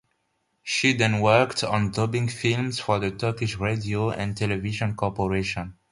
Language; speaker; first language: English; non-native, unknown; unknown